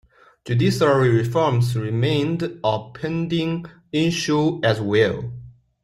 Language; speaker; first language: English; non-native, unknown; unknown